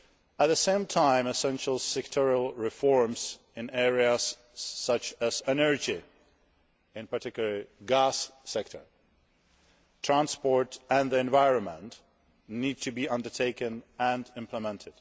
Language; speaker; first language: English; non-native, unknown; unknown